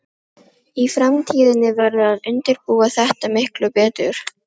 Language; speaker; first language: Icelandic; non-native, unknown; Filipino